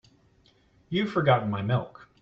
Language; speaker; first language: English; native; English